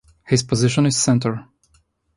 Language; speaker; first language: English; non-native, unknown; Polish